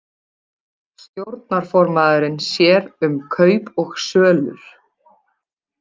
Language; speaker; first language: Icelandic; native; Icelandic